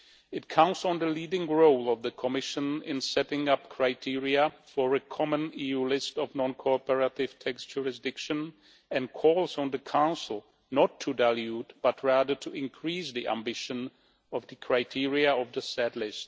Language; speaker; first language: English; non-native, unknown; Czech